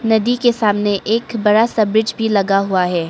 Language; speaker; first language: Hindi; early bilingual, other home language; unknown